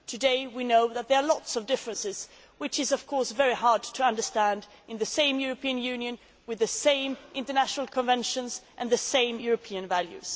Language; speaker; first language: English; non-native, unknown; Swedish